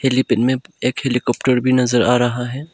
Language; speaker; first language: Hindi; non-native, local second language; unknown